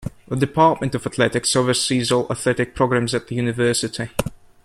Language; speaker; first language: English; native; English